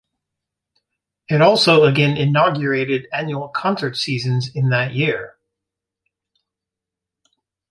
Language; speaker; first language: English; native; English